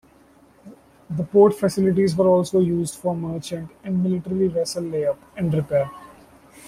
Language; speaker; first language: English; non-native, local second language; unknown